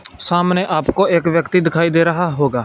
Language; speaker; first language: Hindi; non-native, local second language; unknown